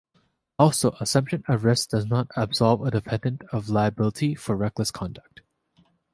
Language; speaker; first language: English; native; English